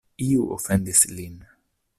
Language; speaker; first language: Esperanto; non-native, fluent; Italian